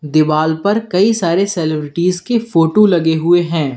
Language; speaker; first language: Hindi; native; Hindi